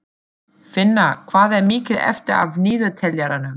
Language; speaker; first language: Icelandic; non-native, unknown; German